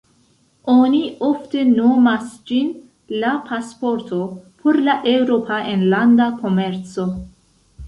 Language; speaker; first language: Esperanto; non-native, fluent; Central Kurdish